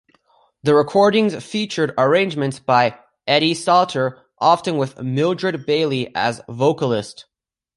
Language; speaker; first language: English; native; English